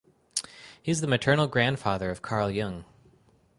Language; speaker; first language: English; native; English